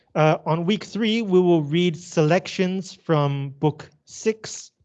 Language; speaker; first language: English; native; English